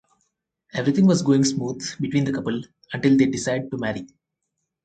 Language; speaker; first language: English; non-native, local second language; Telugu